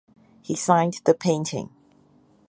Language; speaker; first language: English; non-native, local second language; Cantonese